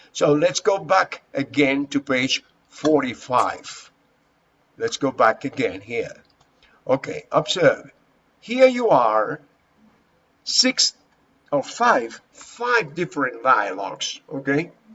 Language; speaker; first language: English; non-native, fluent; Spanish